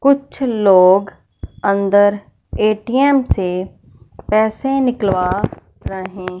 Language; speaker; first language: Hindi; non-native, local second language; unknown